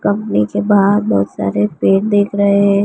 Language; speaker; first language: Hindi; non-native, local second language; Gujarati